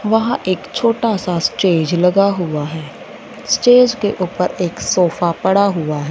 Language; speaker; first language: Hindi; non-native, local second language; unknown